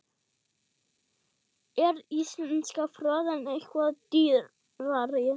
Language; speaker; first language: Icelandic; non-native, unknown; German